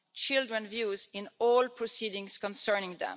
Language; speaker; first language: English; non-native, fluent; Italian